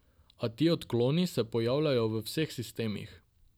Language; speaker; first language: Slovenian; non-native, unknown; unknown